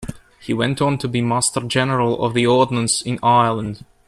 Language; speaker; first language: English; native; English